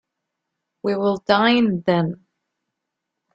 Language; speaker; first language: English; non-native, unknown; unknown